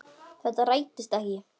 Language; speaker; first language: Icelandic; native; Icelandic